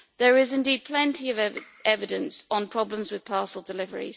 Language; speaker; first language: English; native; English